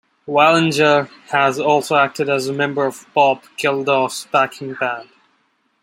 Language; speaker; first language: English; non-native, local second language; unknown